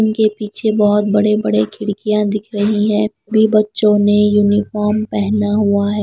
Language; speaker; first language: Hindi; non-native, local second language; Punjabi